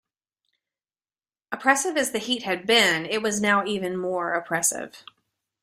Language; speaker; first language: English; native; English